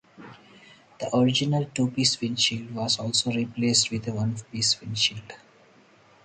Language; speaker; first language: English; non-native, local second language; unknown